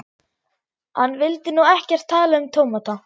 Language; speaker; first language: Icelandic; non-native, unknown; German